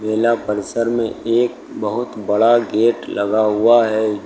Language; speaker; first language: Hindi; native; Hindi